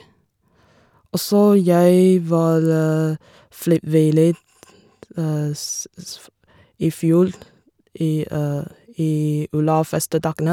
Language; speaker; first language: Norwegian; non-native, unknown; Chinese